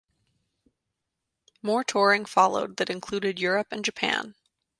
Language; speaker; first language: English; native; English